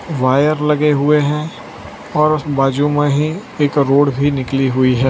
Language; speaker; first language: Hindi; non-native, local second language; Gujarati